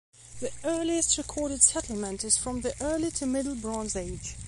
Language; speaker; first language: English; non-native, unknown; Belarusian